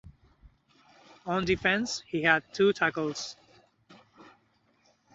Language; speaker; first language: English; native; English